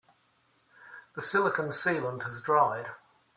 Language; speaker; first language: English; native; English